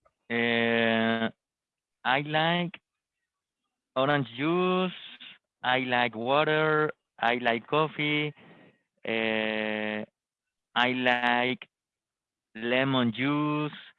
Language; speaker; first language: English; non-native, learner; Spanish